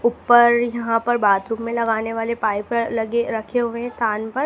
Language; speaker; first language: Hindi; native; Hindi